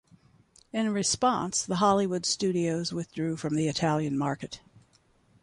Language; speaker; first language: English; native; English